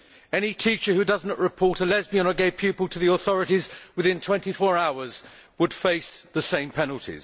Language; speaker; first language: English; native; English